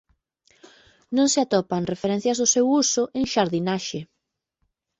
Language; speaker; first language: Galician; native; Galician